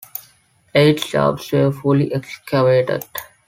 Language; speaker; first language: English; non-native, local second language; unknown